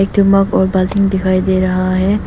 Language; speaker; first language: Hindi; non-native, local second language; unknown